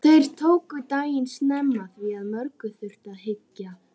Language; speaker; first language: Icelandic; native; Icelandic